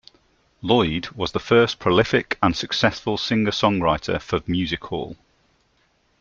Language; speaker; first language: English; native; English